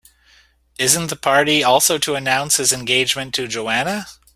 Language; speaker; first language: English; native; English